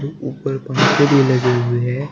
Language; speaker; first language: Hindi; native; Hindi